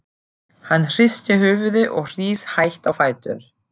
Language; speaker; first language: Icelandic; non-native, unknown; German